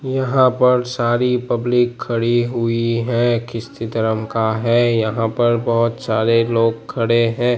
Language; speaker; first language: Hindi; non-native, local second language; Gujarati